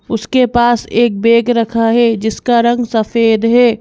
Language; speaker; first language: Hindi; native; Hindi